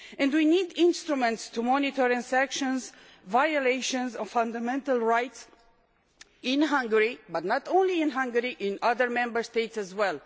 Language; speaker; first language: English; non-native, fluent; Romanian